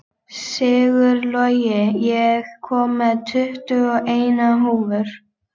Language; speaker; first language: Icelandic; native; Icelandic